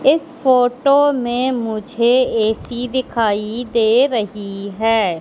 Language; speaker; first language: Hindi; native; Hindi